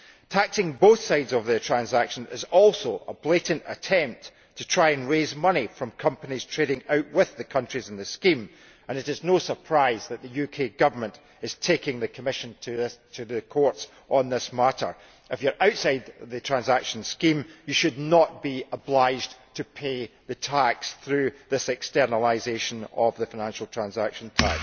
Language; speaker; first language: English; native; English